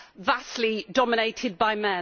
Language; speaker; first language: English; native; English